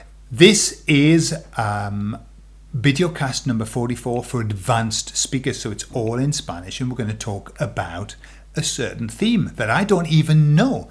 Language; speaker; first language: English; native; English